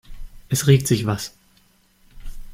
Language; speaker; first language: German; native; German